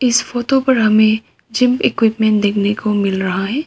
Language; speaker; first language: Hindi; non-native, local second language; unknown